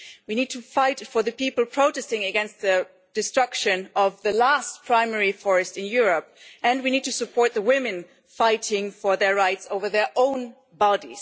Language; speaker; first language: English; non-native, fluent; German